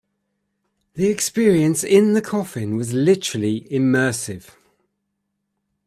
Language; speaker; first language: English; native; English